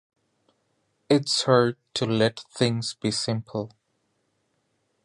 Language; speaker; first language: English; non-native, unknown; Bangla